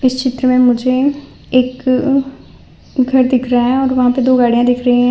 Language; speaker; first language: Hindi; non-native, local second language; Gujarati